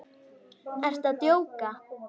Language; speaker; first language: Icelandic; native; Icelandic